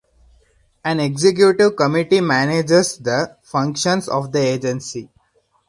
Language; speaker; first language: English; non-native, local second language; Hindi